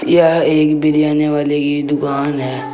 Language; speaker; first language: Hindi; native; Hindi